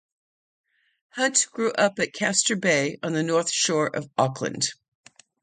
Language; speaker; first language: English; native; English